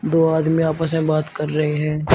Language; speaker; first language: Hindi; native; Hindi